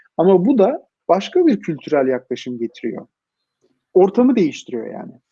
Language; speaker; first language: Turkish; native; Turkish